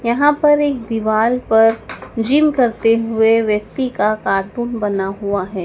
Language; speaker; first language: Hindi; native; Hindi